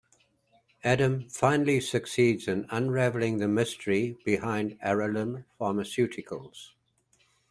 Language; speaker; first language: English; native; English